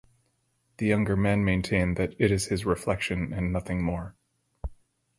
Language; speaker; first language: English; native; English